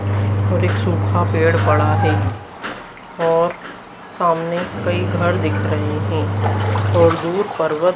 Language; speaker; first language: Hindi; native; Hindi